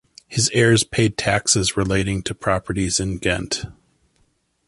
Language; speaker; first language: English; native; English